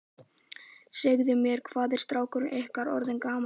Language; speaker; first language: Icelandic; native; Icelandic